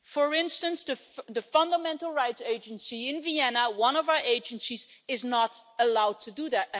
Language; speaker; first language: English; non-native, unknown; Dutch